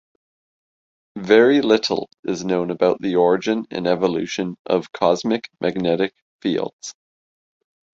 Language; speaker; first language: English; native; English